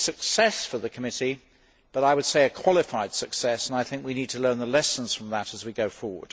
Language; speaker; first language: English; native; English